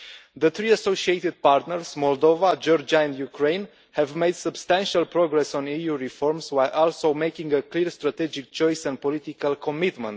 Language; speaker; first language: English; non-native, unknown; Romanian